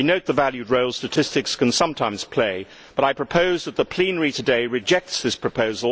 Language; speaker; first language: English; native; English